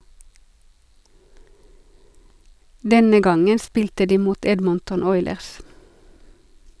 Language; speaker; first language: Norwegian; non-native, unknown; Finnish